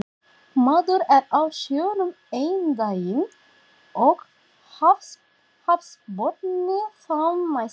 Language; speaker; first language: Icelandic; non-native, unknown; Turkish